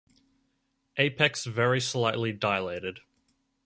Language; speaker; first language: English; native; English